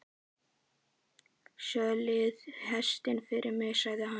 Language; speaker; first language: Icelandic; native; Icelandic